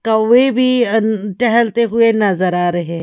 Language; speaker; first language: Hindi; native; Hindi